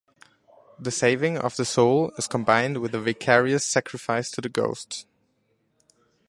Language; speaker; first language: English; non-native, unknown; German